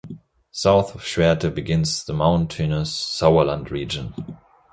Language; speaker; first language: English; non-native, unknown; German